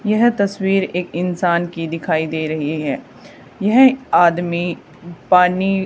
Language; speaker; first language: Hindi; native; Hindi